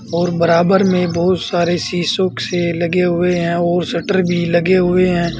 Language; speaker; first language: Hindi; native; Hindi